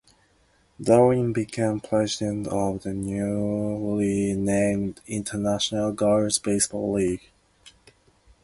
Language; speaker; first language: English; non-native, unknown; Japanese